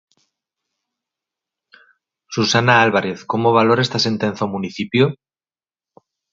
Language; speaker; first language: Galician; native; Galician